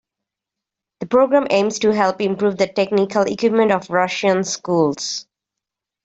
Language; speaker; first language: English; native; English